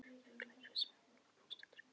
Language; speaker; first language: Icelandic; non-native, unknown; Polish